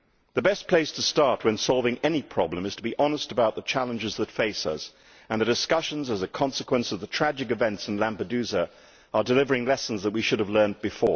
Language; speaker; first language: English; native; English